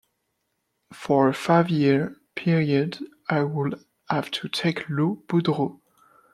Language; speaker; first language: English; non-native, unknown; French